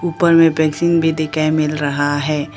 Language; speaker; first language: Hindi; non-native, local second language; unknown